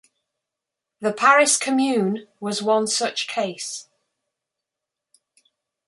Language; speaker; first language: English; native; English